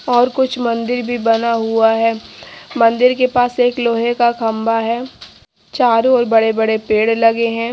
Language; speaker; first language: Hindi; native; Hindi